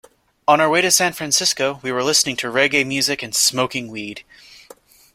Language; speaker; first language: English; native; English